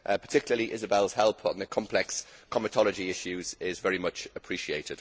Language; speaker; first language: English; native; English